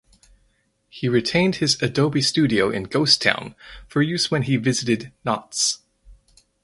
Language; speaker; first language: English; native; English